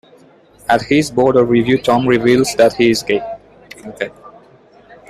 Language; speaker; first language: English; non-native, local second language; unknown